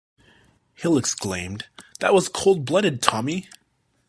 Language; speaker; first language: English; native; English